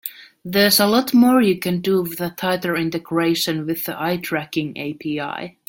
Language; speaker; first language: English; native; English